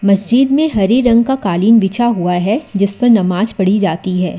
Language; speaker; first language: Hindi; non-native, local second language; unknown